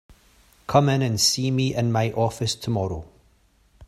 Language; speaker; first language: English; native; English